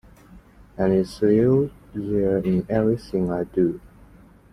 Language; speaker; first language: English; non-native, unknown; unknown